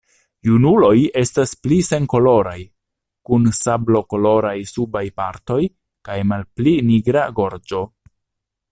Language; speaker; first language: Esperanto; non-native, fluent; Italian